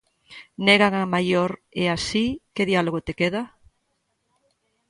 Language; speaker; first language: Galician; native; Galician